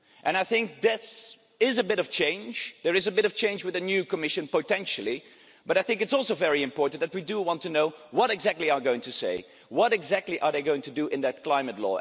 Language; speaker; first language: English; non-native, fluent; Dutch